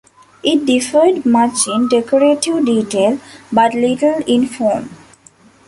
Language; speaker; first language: English; non-native, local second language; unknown